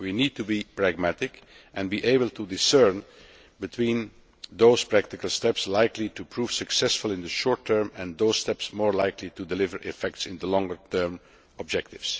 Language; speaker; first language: English; non-native, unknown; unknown